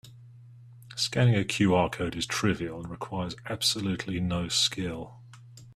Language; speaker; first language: English; native; English